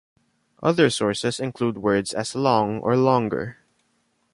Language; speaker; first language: English; non-native, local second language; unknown